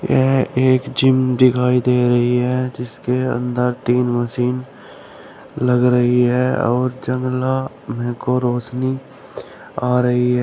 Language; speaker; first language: Hindi; native; Hindi